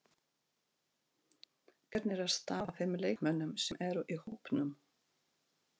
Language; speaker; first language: Icelandic; non-native, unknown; Russian